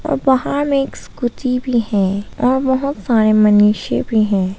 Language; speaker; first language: Hindi; non-native, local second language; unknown